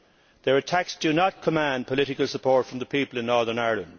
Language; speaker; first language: English; native; English